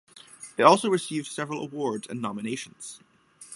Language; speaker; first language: English; native; English